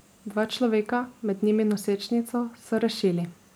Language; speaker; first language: Slovenian; native; Slovenian